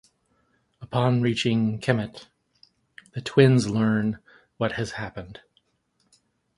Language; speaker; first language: English; native; English